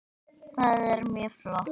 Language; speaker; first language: Icelandic; native; Icelandic